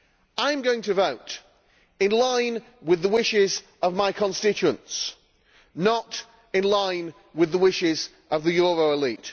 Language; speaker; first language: English; native; English